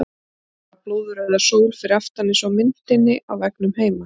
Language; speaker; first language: Icelandic; native; Icelandic